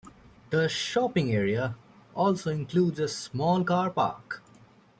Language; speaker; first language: English; native; English